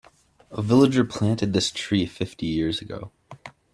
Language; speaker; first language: English; native; English